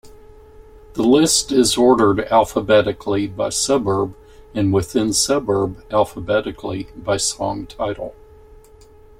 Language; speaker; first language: English; native; English